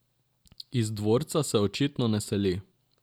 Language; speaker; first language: Slovenian; non-native, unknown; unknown